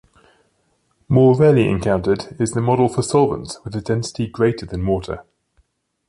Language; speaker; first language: English; native; English